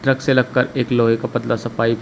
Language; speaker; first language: Hindi; native; Hindi